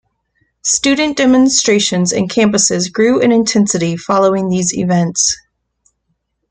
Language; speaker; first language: English; native; English